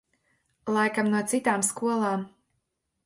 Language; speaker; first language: Latvian; native; Latvian